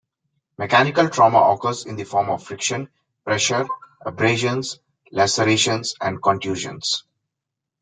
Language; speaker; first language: English; non-native, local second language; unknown